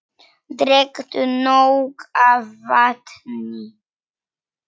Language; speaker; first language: Icelandic; non-native, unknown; Polish